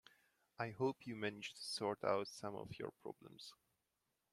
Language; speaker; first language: English; non-native, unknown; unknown